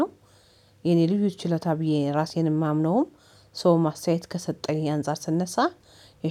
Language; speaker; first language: Amharic; native; Amharic